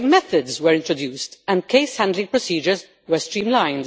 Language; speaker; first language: English; non-native, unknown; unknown